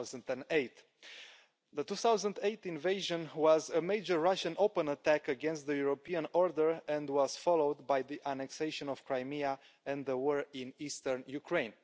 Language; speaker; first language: English; non-native, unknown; Romanian